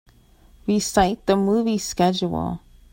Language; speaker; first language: English; native; English